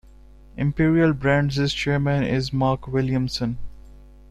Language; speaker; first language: English; non-native, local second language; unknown